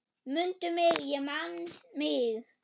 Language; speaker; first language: Icelandic; non-native, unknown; German